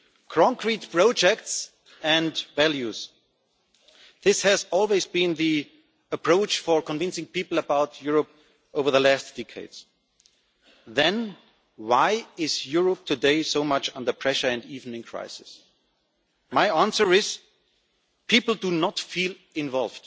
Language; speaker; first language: English; non-native, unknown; German